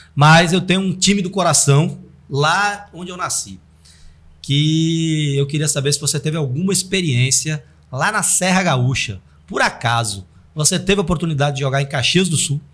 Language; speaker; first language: Portuguese; native; Portuguese